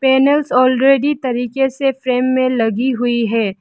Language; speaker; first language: Hindi; non-native, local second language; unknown